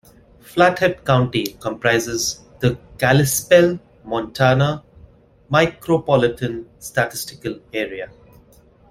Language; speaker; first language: English; non-native, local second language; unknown